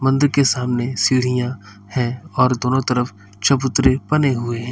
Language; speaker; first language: Hindi; native; Hindi